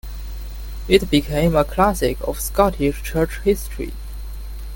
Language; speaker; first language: English; non-native, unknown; Chinese